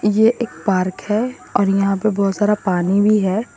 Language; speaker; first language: Hindi; non-native, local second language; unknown